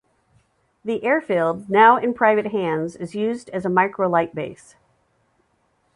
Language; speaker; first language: English; native; English